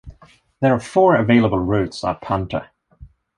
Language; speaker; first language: English; non-native, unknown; Swedish